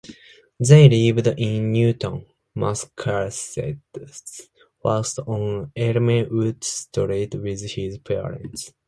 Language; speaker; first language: English; non-native, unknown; Japanese